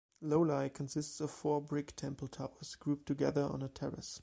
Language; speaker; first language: English; non-native, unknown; German